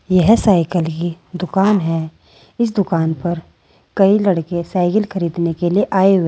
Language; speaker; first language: Hindi; native; Hindi